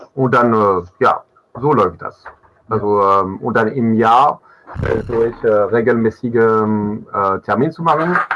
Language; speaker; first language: German; non-native, fluent; French